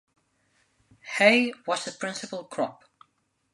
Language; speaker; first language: English; non-native, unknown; Spanish